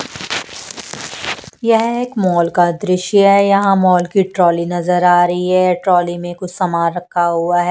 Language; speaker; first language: Hindi; non-native, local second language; Punjabi